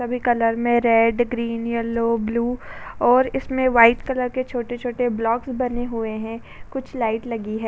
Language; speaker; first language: Hindi; native; Hindi